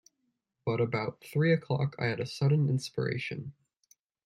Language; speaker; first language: English; native; English